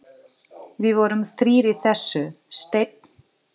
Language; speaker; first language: Icelandic; non-native, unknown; Portuguese